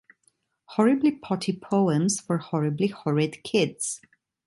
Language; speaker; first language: English; non-native, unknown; Italian